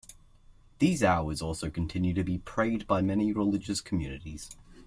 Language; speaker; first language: English; native; English